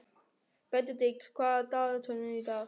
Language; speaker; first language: Icelandic; non-native, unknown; German